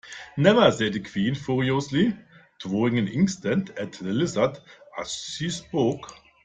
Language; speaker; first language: English; non-native, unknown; German